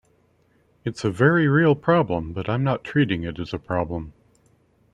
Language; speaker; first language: English; native; English